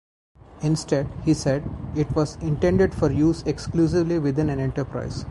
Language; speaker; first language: English; non-native, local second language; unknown